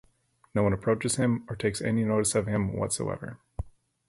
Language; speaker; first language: English; native; English